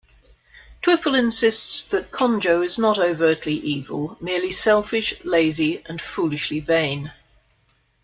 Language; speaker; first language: English; native; English